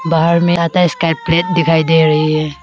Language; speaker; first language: Hindi; non-native, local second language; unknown